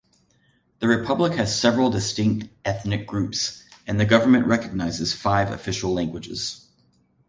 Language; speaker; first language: English; native; English